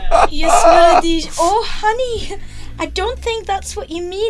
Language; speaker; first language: English; non-native, fluent; Portuguese